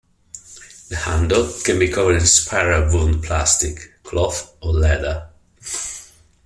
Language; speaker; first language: English; non-native, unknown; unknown